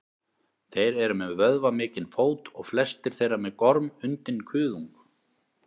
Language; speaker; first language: Icelandic; native; Icelandic